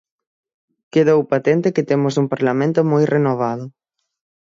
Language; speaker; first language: Galician; native; Galician